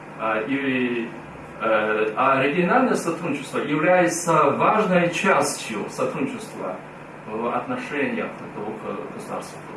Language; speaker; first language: Russian; non-native, fluent; Chinese